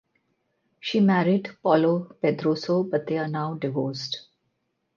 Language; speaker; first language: English; non-native, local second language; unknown